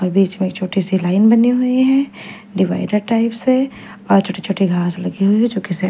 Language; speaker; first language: Hindi; non-native, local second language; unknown